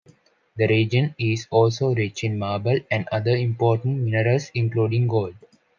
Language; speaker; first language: English; non-native, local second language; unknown